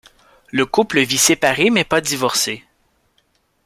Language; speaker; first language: French; native; French